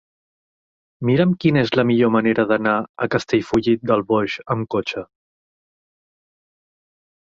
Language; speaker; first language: Catalan; native; Catalan